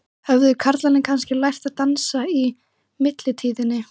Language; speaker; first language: Icelandic; native; Icelandic